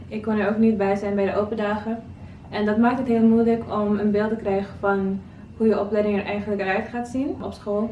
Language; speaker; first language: Dutch; non-native, local second language; Papiamento